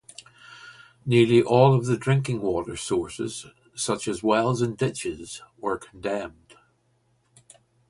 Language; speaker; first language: English; native; English